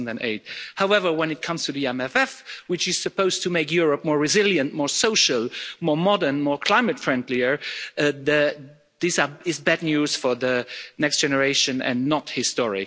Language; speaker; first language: English; non-native, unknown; Luxembourgish